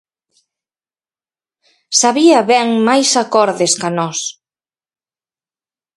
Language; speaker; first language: Galician; native; Galician